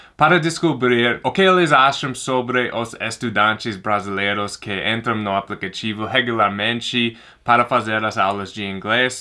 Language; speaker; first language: Portuguese; non-native, fluent; English